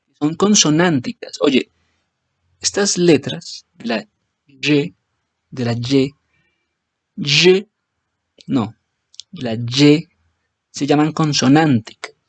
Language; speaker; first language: Spanish; native; Spanish